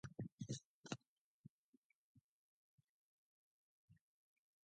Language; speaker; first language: English; non-native, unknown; Mongolian